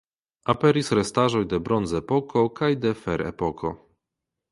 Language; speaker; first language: Esperanto; non-native, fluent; Polish